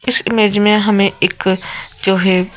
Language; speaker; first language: Hindi; native; Hindi